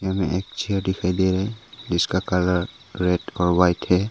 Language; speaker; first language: Hindi; non-native, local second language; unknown